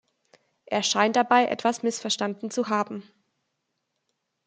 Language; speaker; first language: German; native; German